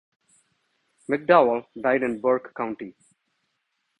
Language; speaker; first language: English; non-native, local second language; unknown